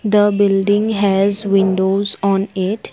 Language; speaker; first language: English; non-native, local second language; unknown